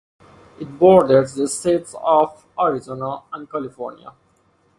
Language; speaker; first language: English; non-native, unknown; Persian